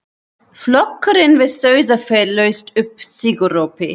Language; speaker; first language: Icelandic; non-native, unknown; German